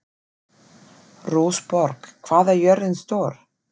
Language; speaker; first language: Icelandic; non-native, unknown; German